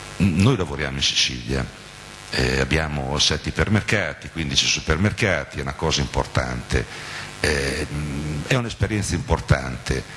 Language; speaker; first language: Italian; native; Italian